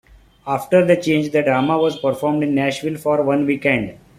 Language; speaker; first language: English; non-native, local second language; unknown